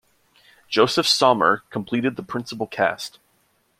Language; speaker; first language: English; native; English